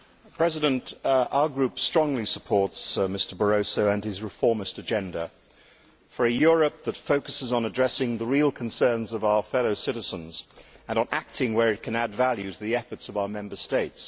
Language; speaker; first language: English; native; English